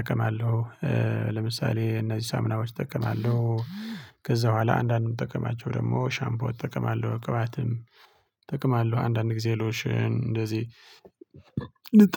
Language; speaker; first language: Amharic; non-native, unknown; Tigrinya